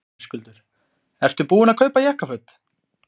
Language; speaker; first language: Icelandic; native; Icelandic